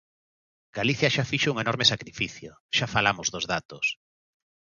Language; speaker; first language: Galician; native; Galician